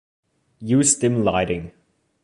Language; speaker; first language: English; non-native, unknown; German